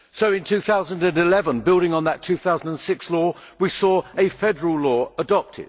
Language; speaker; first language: English; native; English